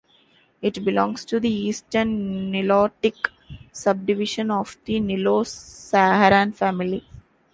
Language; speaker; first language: English; non-native, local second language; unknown